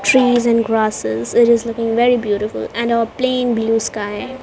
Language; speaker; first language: English; non-native, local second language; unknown